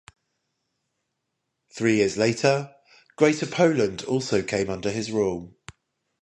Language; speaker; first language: English; native; English